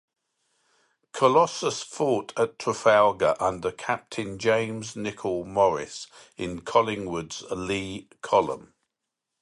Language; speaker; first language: English; native; English